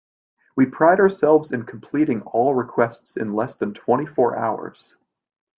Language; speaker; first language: English; native; English